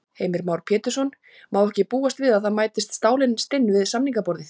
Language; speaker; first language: Icelandic; native; Icelandic